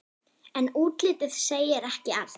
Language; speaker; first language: Icelandic; non-native, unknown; German